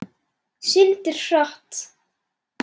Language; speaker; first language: Icelandic; native; Icelandic